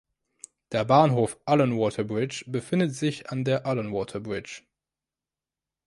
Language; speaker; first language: German; non-native, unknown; French